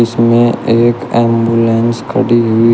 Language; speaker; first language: Hindi; native; Hindi